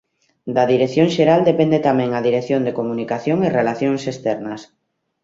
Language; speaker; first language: Galician; native; Galician